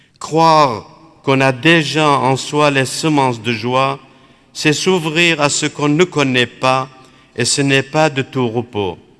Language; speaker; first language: French; non-native, fluent; Aramaic